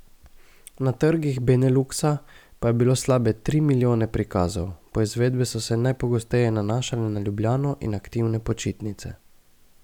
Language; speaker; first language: Slovenian; native; Slovenian